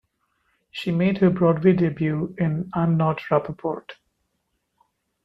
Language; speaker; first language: English; non-native, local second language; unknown